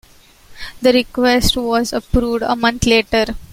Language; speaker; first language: English; non-native, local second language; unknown